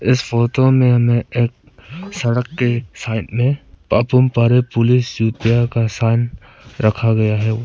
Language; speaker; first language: Hindi; non-native, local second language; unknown